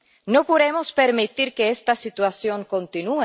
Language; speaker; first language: Spanish; non-native, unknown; Czech